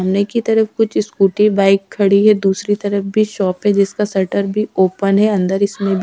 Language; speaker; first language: Hindi; native; Hindi